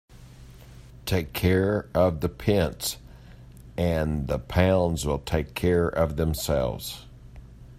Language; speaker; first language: English; native; English